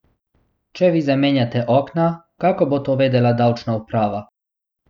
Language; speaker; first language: Slovenian; non-native, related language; Bosnian